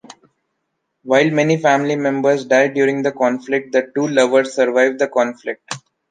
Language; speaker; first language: English; non-native, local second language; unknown